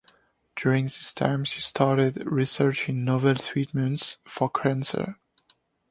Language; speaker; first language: English; non-native, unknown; French